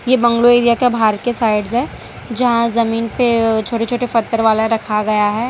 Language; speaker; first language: Hindi; non-native, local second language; Gujarati